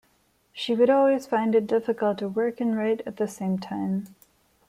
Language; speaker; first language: English; non-native, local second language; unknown